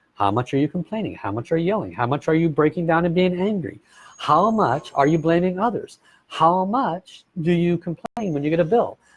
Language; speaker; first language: English; native; English